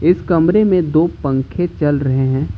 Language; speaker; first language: Hindi; native; Hindi